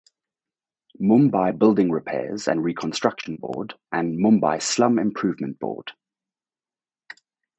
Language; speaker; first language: English; native; English